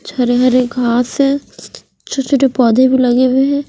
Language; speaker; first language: Hindi; non-native, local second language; Punjabi